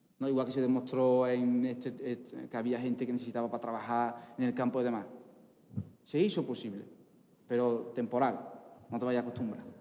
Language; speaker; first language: Spanish; non-native, fluent; Arabic